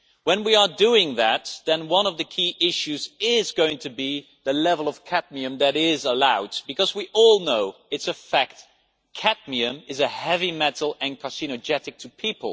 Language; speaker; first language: English; non-native, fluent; Dutch